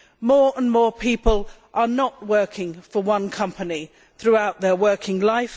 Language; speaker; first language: English; native; English